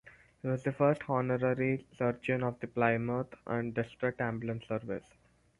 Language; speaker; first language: English; non-native, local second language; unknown